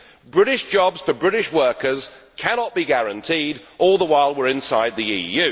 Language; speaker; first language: English; native; English